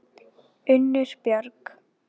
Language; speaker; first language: Icelandic; native; Icelandic